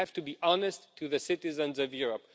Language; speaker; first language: English; non-native, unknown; Romanian